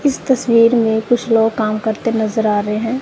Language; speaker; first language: Hindi; non-native, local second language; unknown